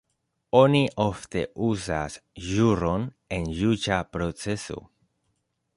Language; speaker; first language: Esperanto; non-native, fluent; Spanish